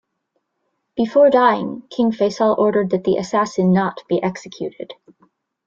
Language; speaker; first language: English; native; English